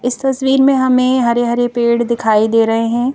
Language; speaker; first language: Hindi; native; Hindi